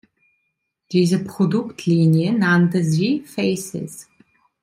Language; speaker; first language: German; non-native, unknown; Italian